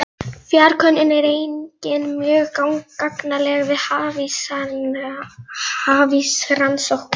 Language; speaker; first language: Icelandic; non-native, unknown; Polish